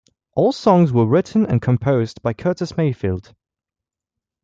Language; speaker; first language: English; non-native, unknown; French